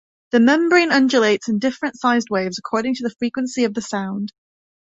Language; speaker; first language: English; native; English